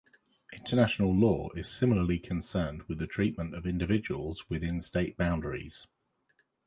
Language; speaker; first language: English; native; English